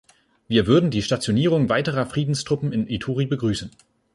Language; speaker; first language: German; native; German